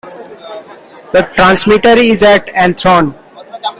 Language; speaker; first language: English; non-native, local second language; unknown